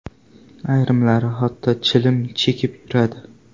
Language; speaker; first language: Uzbek; non-native, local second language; Kara-Kalpak